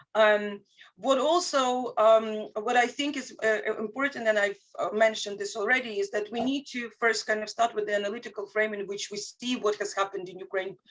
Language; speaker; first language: English; non-native, fluent; Ukrainian